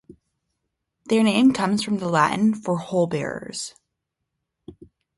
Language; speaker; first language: English; native; English